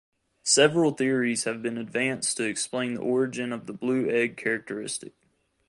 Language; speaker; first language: English; native; English